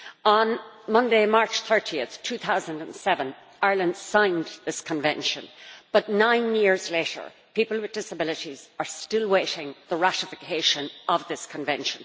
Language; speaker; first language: English; native; English